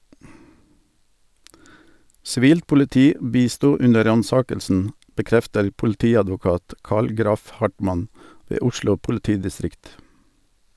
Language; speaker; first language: Norwegian; native; Norwegian